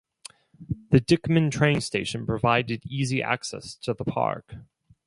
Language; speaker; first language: English; non-native, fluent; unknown